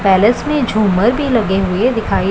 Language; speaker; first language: Hindi; non-native, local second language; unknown